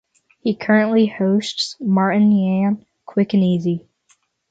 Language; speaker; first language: English; native; English